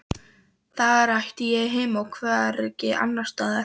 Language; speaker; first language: Icelandic; non-native, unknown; Polish